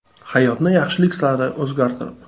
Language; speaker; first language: Uzbek; native; Uzbek